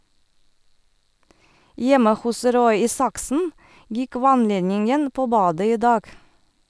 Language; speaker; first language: Norwegian; non-native, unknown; Russian